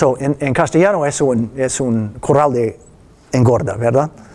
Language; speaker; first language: Spanish; non-native, fluent; English